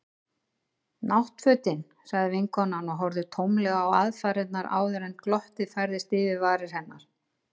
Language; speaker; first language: Icelandic; native; Icelandic